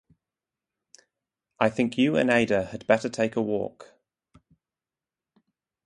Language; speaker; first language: English; native; English